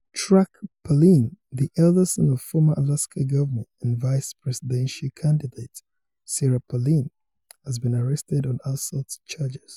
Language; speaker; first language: English; non-native, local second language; Yoruba